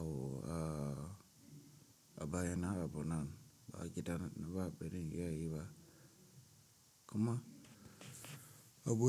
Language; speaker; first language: Hausa; non-native, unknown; Tiv